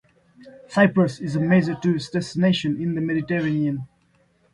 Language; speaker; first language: English; non-native, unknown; Nepali